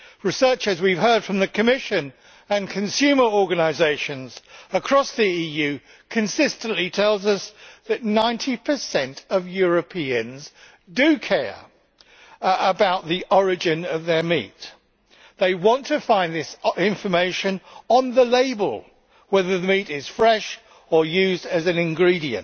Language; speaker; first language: English; native; English